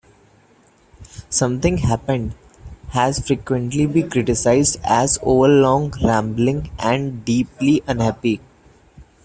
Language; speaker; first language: English; non-native, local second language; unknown